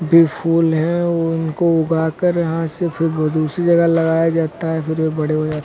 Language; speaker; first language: Hindi; native; Hindi